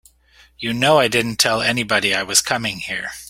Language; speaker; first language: English; native; English